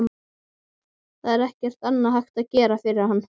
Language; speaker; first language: Icelandic; native; Icelandic